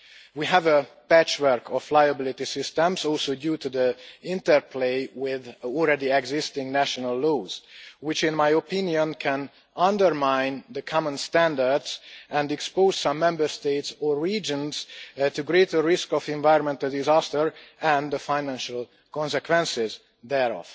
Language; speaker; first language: English; non-native, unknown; Hungarian